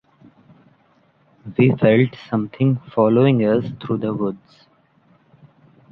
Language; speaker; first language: English; non-native, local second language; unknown